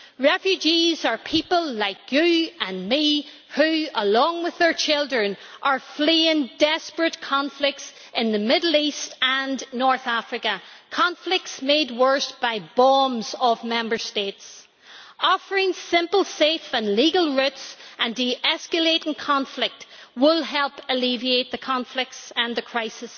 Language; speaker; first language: English; native; English